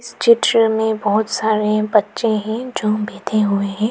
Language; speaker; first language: Hindi; non-native, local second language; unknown